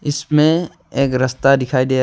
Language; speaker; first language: Hindi; non-native, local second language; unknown